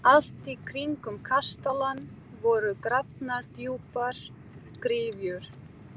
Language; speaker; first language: Icelandic; non-native, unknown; Portuguese